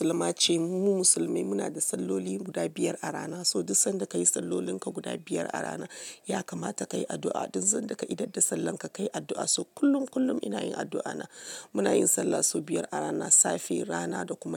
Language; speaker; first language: Hausa; non-native, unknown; Yoruba